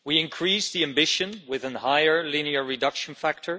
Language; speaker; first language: English; non-native, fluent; Dutch